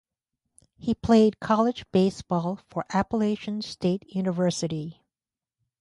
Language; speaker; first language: English; native; English